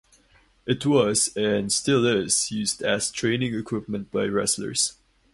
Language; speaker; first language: English; non-native, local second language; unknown